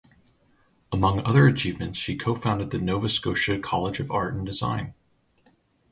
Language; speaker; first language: English; native; English